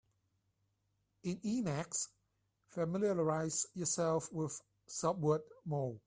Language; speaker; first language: English; non-native, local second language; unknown